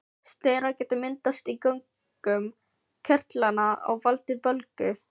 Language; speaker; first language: Icelandic; non-native, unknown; Filipino